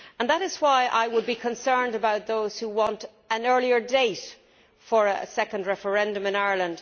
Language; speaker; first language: English; native; English